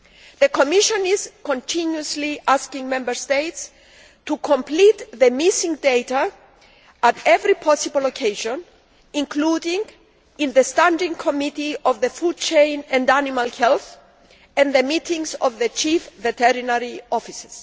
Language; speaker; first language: English; non-native, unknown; Greek